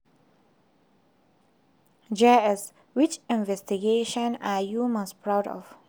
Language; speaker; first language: English; non-native, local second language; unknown